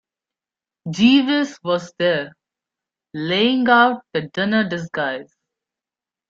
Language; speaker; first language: English; non-native, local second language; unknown